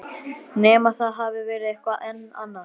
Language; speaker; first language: Icelandic; native; Icelandic